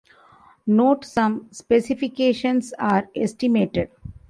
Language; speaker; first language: English; non-native, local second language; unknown